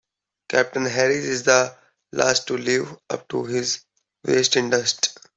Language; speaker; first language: English; non-native, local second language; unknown